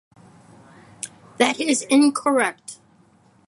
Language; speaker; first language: English; native; English